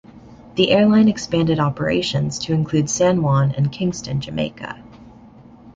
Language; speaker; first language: English; native; English